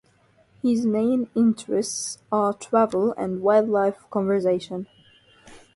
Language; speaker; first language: English; non-native, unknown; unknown